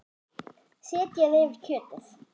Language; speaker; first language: Icelandic; non-native, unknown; German